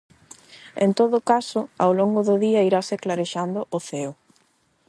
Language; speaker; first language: Galician; non-native, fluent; Spanish